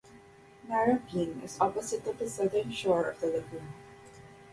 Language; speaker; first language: English; non-native, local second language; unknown